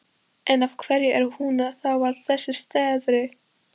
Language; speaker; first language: Icelandic; non-native, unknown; Polish